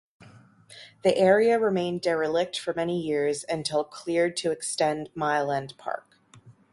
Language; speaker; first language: English; native; English